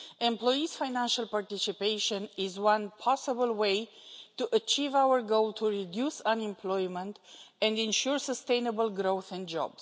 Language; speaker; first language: English; non-native, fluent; Romanian